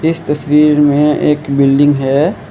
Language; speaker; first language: Hindi; non-native, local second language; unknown